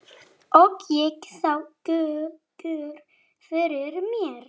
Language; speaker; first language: Icelandic; non-native, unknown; Polish